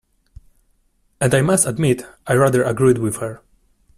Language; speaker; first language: English; non-native, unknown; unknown